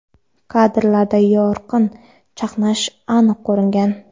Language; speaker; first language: Uzbek; non-native, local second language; Kara-Kalpak